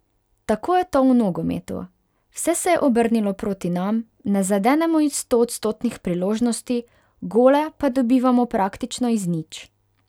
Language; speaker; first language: Slovenian; non-native, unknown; Hungarian